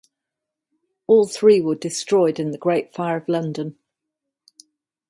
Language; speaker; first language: English; native; English